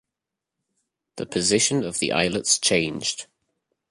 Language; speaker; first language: English; native; English